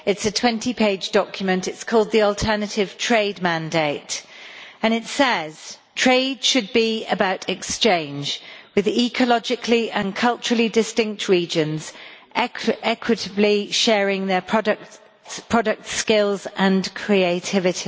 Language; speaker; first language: English; native; English